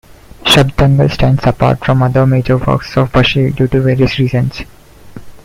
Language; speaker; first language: English; non-native, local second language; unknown